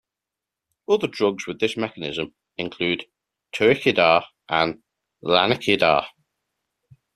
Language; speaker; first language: English; native; English